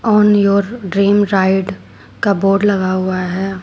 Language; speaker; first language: Hindi; native; Hindi